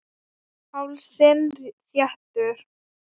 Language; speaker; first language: Icelandic; non-native, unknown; Thai